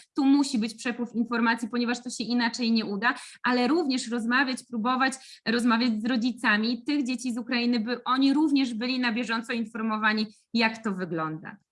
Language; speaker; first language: Polish; native; Polish